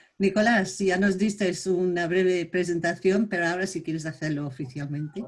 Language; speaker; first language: Spanish; non-native, fluent; English